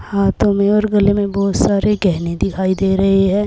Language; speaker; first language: Hindi; native; Hindi